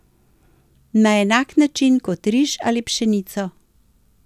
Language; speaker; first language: Slovenian; native; Slovenian